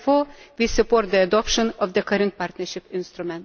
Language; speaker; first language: English; non-native, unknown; Lithuanian